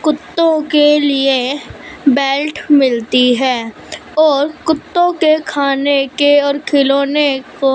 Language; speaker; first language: Hindi; non-native, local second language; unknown